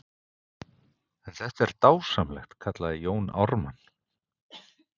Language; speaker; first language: Icelandic; native; Icelandic